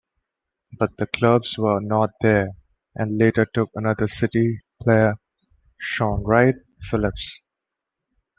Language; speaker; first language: English; non-native, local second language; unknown